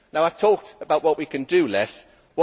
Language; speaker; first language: English; native; English